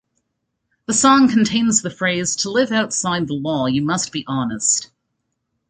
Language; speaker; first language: English; native; English